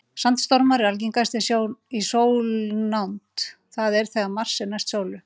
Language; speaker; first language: Icelandic; native; Icelandic